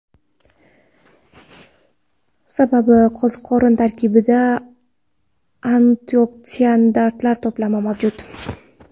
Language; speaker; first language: Uzbek; non-native, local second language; Kara-Kalpak